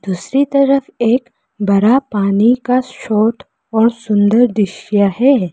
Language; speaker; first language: Hindi; non-native, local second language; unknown